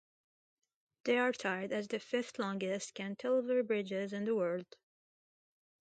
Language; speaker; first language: English; native; English